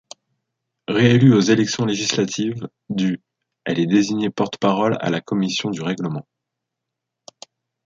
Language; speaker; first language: French; native; French